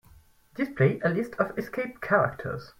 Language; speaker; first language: English; non-native, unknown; French